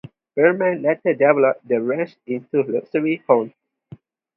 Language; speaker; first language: English; non-native, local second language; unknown